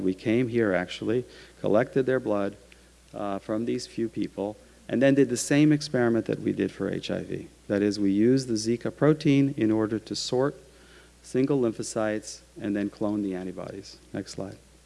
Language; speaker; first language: English; native; English